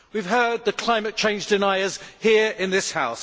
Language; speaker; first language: English; native; English